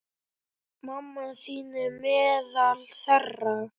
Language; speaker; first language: Icelandic; native; Icelandic